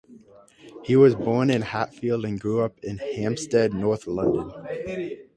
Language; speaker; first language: English; native; English